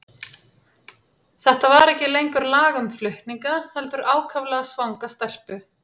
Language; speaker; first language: Icelandic; native; Icelandic